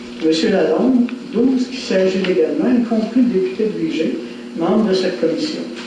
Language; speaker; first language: French; native; French